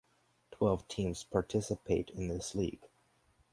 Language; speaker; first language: English; native; English